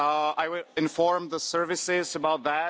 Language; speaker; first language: English; non-native, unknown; Czech